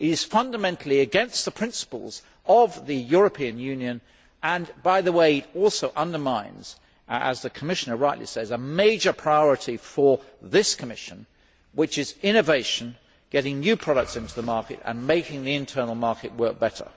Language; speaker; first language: English; native; English